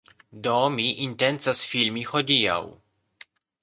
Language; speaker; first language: Esperanto; non-native, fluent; Polish